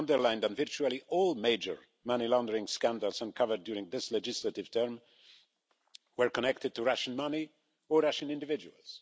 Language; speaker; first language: English; non-native, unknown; Polish